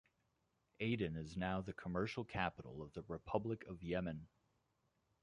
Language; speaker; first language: English; native; English